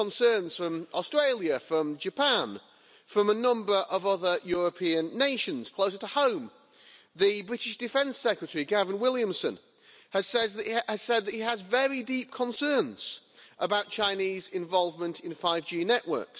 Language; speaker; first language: English; native; English